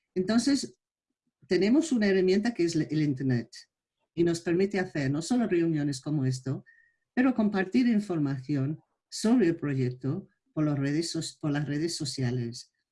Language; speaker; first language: Spanish; non-native, fluent; English